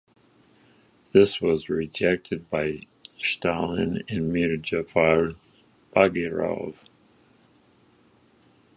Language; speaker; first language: English; native; English